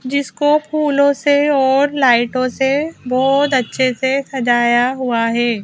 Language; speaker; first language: Hindi; native; Hindi